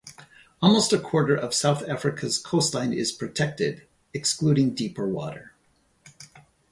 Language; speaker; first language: English; native; English